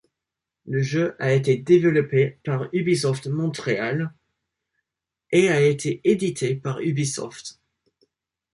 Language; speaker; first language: French; non-native, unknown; English